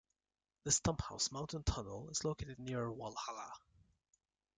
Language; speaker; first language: English; native; English